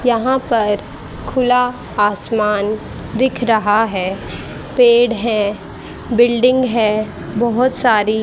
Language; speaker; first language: Hindi; native; Hindi